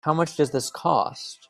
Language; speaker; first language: English; native; English